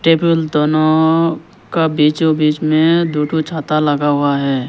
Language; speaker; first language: Hindi; non-native, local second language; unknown